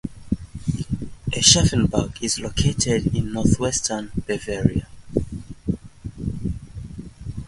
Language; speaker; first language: English; native; English